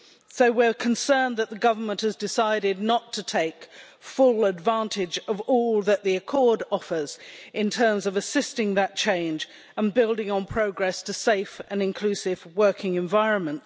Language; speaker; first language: English; native; English